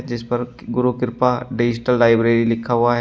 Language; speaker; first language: Hindi; native; Hindi